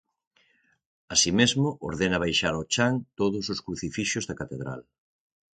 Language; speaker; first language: Galician; native; Galician